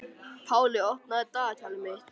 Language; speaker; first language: Icelandic; native; Icelandic